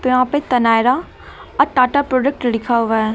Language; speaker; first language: Hindi; native; Hindi